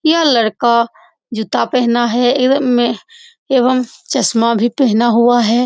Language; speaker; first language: Hindi; native; Hindi